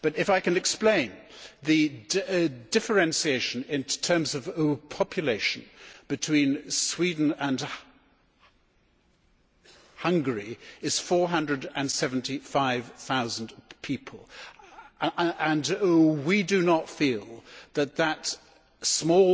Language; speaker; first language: English; native; English